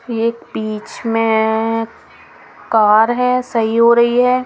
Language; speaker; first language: Hindi; non-native, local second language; Punjabi